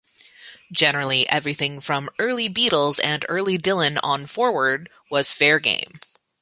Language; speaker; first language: English; native; English